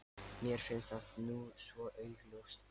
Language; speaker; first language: Icelandic; non-native, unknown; Lithuanian